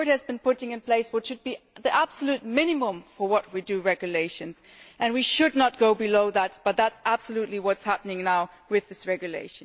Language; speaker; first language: English; non-native, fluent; German